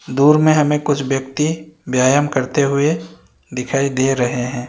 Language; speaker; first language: Hindi; non-native, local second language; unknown